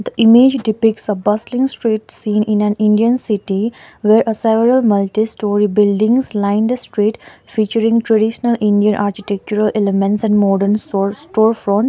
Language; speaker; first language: English; non-native, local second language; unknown